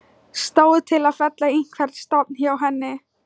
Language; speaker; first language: Icelandic; non-native, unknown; Thai